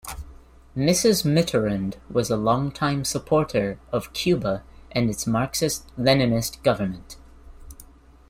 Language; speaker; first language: English; native; English